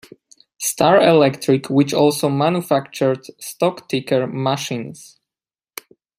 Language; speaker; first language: English; non-native, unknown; Polish